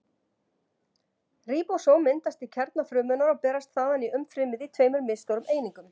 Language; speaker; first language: Icelandic; native; Icelandic